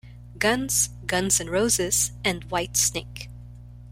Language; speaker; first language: English; non-native, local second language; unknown